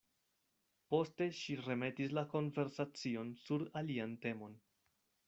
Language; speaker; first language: Esperanto; non-native, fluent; Spanish